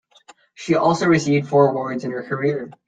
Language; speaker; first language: English; native; English